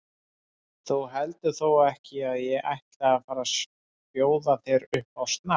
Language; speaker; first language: Icelandic; native; Icelandic